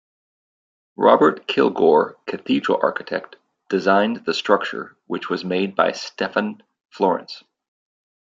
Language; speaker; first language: English; native; English